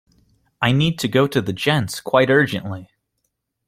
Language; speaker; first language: English; native; English